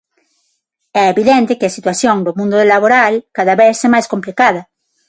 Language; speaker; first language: Galician; non-native, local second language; Spanish